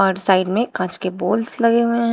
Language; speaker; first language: Hindi; native; Hindi